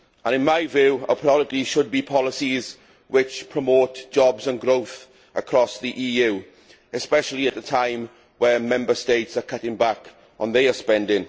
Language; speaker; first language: English; native; English